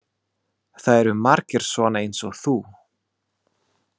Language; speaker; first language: Icelandic; non-native, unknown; English